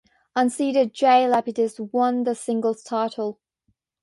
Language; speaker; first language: English; non-native, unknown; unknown